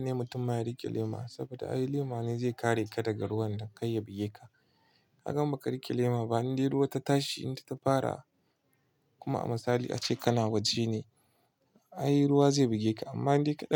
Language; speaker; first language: Hausa; non-native, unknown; Igbo